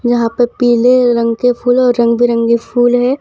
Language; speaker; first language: Hindi; non-native, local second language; Gujarati